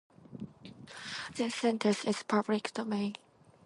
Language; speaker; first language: English; non-native, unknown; Japanese